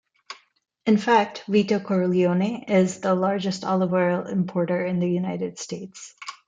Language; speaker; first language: English; non-native, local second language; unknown